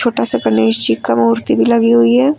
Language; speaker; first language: Hindi; native; Hindi